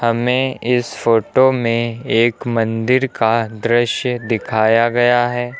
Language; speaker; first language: Hindi; native; Hindi